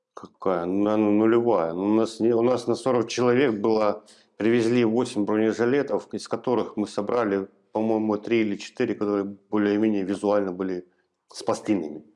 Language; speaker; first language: Russian; native; Russian